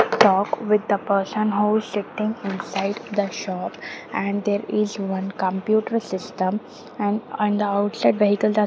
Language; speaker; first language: English; non-native, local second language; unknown